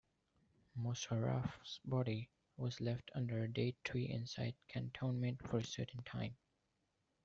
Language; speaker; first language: English; non-native, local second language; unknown